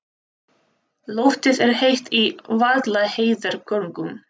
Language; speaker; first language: Icelandic; non-native, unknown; Russian